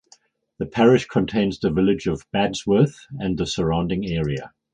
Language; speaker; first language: English; native; English